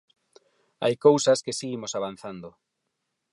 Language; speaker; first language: Galician; non-native, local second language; Spanish